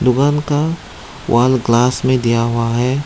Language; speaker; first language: Hindi; non-native, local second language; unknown